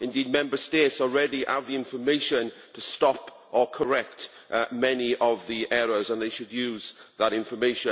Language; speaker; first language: English; native; English